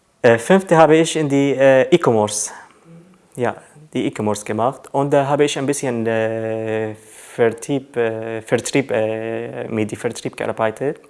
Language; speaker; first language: German; non-native, learner; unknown